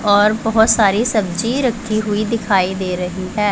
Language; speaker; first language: Hindi; non-native, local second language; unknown